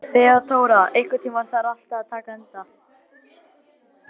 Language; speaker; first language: Icelandic; native; Icelandic